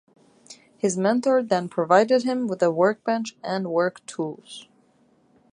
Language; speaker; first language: English; non-native, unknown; Turkish